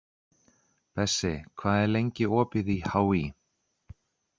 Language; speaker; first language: Icelandic; native; Icelandic